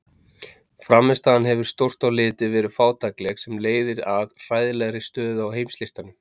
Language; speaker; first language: Icelandic; native; Icelandic